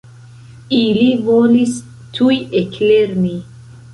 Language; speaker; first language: Esperanto; non-native, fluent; Central Kurdish